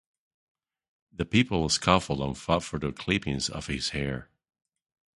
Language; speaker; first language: English; non-native, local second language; Spanish